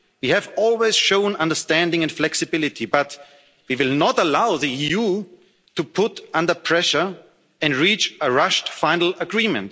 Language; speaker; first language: English; non-native, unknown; German